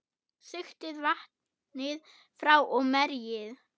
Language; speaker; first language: Icelandic; non-native, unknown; German